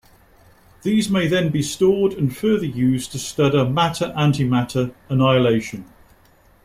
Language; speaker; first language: English; native; English